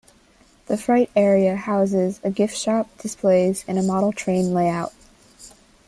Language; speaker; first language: English; native; English